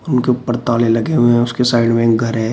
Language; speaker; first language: Hindi; native; Hindi